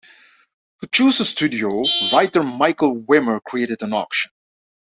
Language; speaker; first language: English; non-native, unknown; Dutch